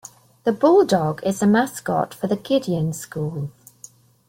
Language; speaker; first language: English; native; English